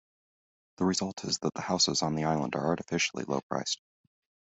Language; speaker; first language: English; native; English